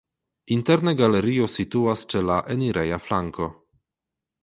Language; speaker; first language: Esperanto; non-native, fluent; Polish